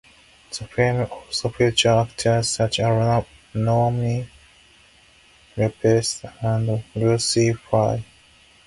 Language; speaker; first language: English; non-native, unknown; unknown